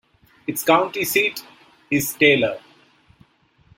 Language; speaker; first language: English; non-native, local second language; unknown